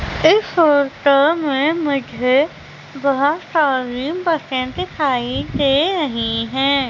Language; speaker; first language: Hindi; native; Hindi